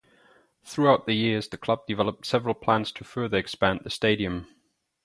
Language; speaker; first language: English; non-native, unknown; German